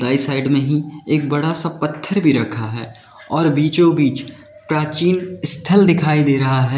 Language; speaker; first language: Hindi; native; Hindi